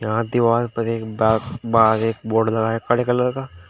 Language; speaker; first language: Hindi; native; Hindi